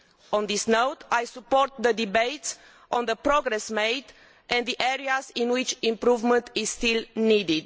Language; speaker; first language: English; non-native, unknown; Romanian